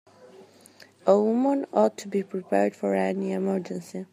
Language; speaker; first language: English; native; English